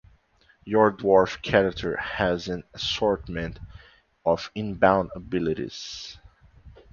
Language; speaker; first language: English; non-native, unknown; Portuguese